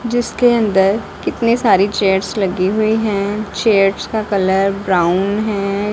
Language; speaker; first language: Hindi; non-native, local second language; Punjabi